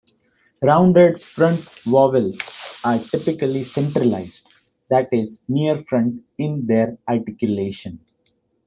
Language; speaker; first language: English; non-native, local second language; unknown